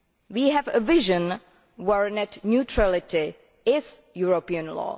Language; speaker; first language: English; non-native, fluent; Czech